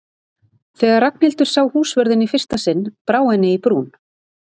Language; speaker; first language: Icelandic; native; Icelandic